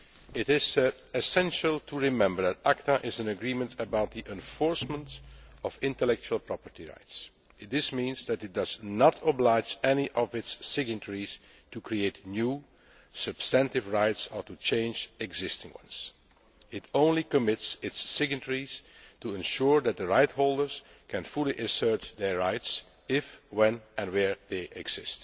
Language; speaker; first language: English; non-native, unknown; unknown